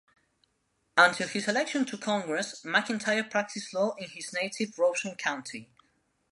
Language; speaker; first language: English; non-native, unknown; Spanish